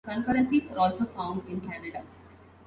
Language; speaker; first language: English; non-native, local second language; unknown